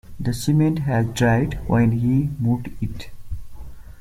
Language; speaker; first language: English; native; English